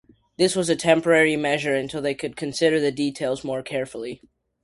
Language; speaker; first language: English; native; English